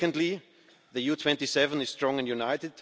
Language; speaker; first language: English; non-native, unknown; German